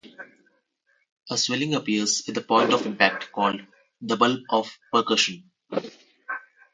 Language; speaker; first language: English; non-native, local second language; Telugu